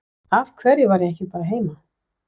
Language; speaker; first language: Icelandic; non-native, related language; Danish